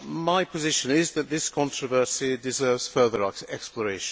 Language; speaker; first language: English; non-native, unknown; Hungarian